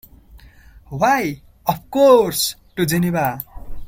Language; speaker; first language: English; non-native, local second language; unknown